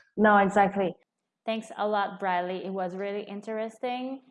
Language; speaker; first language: English; non-native, fluent; French